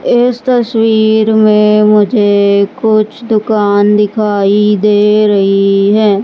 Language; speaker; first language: Hindi; native; Hindi